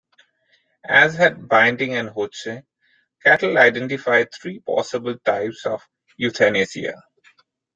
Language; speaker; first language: English; non-native, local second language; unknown